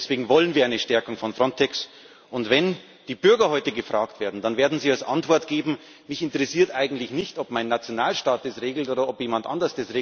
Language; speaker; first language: German; native; German